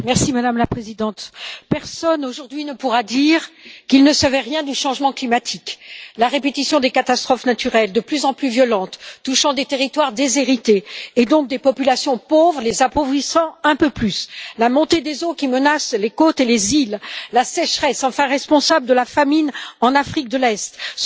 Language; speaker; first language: French; native; French